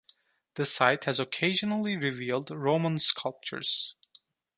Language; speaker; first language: English; non-native, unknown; Turkish